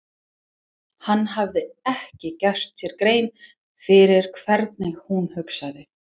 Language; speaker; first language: Icelandic; non-native, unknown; English